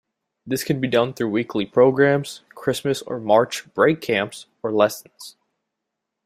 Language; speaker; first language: English; native; English